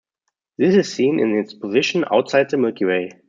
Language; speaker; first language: English; non-native, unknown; German